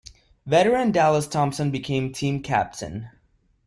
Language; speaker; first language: English; non-native, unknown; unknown